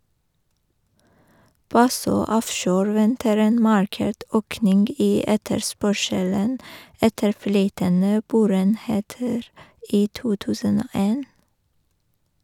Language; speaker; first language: Norwegian; non-native, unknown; Persian